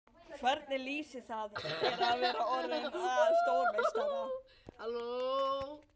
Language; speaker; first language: Icelandic; non-native, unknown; Chinese